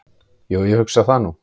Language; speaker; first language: Icelandic; native; Icelandic